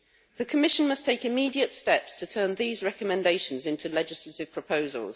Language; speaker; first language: English; native; English